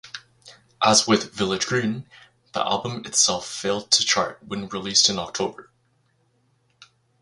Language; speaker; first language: English; native; English